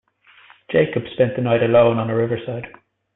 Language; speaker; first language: English; native; English